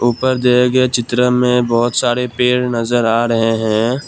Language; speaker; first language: Hindi; non-native, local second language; Assamese